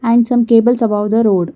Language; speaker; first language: English; non-native, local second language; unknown